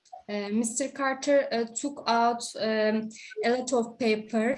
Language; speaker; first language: English; non-native, learner; Turkish